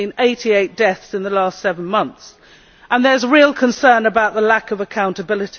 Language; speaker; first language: English; native; English